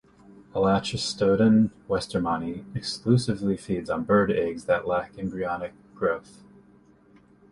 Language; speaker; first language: English; native; English